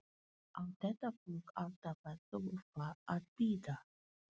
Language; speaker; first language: Icelandic; non-native, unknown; Filipino